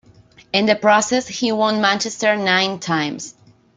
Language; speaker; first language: English; non-native, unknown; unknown